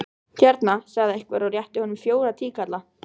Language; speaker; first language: Icelandic; native; Icelandic